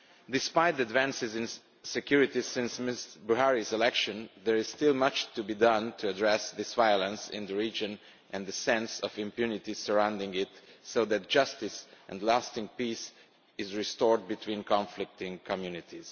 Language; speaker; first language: English; non-native, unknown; Romanian